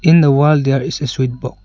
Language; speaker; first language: English; non-native, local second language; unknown